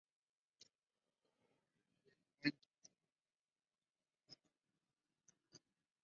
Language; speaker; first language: English; non-native, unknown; Spanish